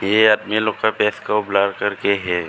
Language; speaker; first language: Hindi; early bilingual, other home language; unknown